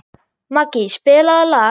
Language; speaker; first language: Icelandic; non-native, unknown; German